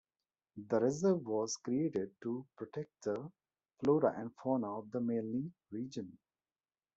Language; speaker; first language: English; non-native, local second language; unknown